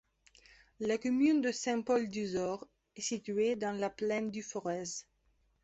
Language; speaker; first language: French; non-native, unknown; Belarusian